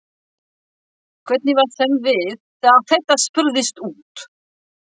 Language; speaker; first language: Icelandic; non-native, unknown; French